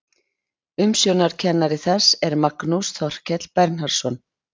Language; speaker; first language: Icelandic; native; Icelandic